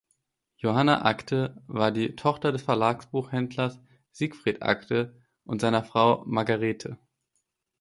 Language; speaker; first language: German; native; German